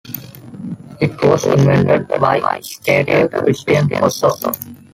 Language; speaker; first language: English; non-native, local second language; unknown